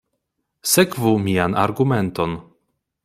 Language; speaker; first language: Esperanto; non-native, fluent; Polish